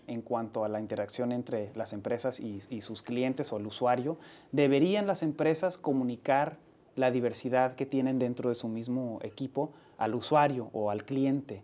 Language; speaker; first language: Spanish; early bilingual, heritage; Spanish